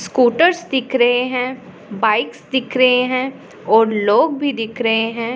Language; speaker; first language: Hindi; non-native, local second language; Punjabi